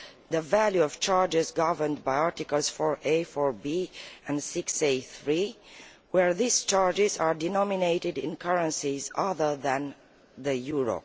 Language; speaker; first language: English; non-native, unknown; Romanian